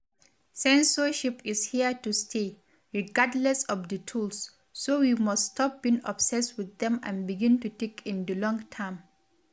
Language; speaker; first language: English; non-native, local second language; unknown